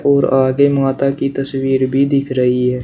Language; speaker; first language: Hindi; native; Hindi